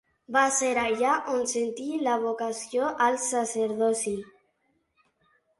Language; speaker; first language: Catalan; non-native, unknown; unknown